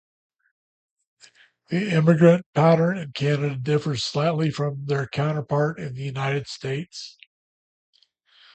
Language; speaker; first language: English; native; English